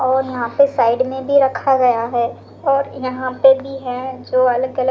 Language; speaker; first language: Hindi; native; Hindi